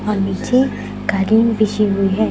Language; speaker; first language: Hindi; native; Hindi